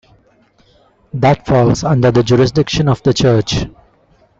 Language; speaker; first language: English; non-native, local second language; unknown